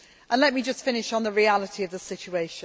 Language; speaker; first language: English; native; English